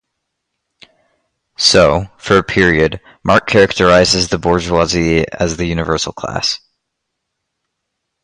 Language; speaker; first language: English; native; English